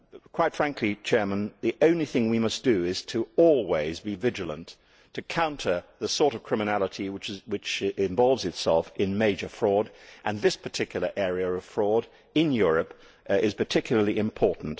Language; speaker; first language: English; native; English